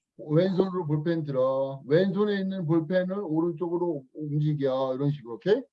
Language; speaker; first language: Korean; native; Korean